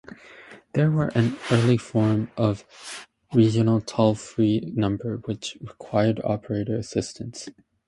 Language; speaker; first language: English; native; English